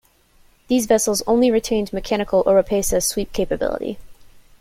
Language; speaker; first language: English; native; English